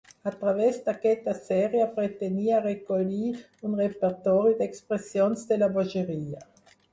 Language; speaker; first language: Catalan; non-native, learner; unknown